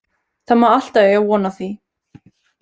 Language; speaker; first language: Icelandic; native; Icelandic